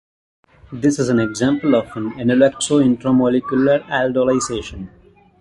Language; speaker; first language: English; non-native, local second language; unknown